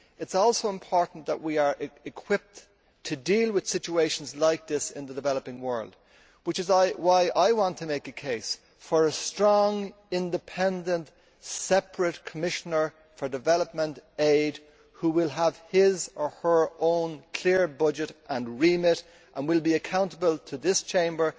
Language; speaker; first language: English; native; English